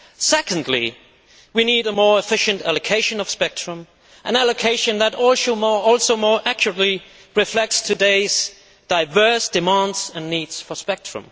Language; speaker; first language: English; non-native, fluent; Danish